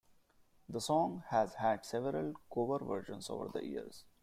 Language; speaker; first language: English; non-native, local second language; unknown